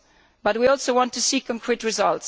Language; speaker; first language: English; non-native, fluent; Italian